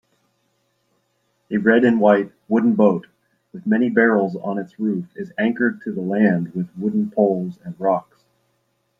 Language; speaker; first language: English; native; English